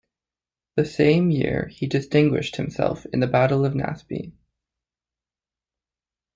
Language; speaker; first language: English; native; English